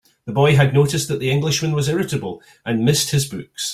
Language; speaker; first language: English; native; English